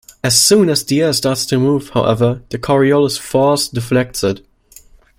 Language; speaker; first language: English; non-native, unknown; German